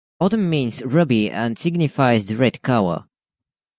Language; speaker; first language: English; native; English